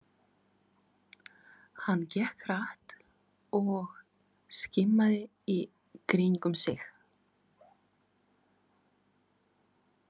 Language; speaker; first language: Icelandic; non-native, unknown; Ukrainian